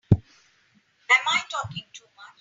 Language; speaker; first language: English; non-native, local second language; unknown